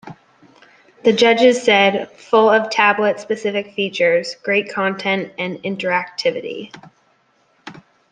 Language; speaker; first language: English; native; English